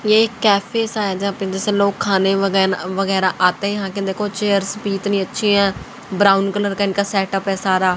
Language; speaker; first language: Hindi; native; Hindi